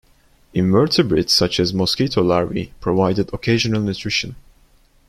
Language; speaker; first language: English; non-native, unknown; Turkish